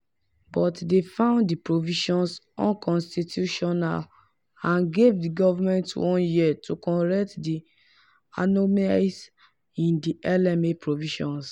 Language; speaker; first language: English; non-native, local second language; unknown